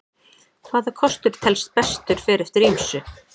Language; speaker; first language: Icelandic; native; Icelandic